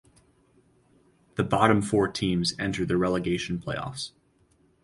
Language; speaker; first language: English; native; English